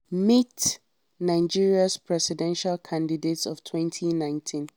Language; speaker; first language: English; non-native, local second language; Hausa